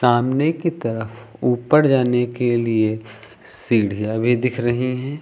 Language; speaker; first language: Hindi; native; Hindi